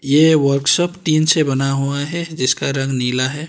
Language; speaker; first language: Hindi; non-native, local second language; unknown